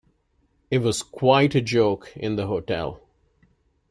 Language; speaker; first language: English; non-native, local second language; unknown